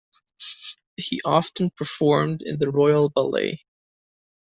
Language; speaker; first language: English; native; English